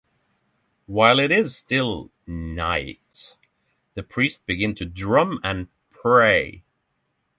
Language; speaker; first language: English; non-native, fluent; Norwegian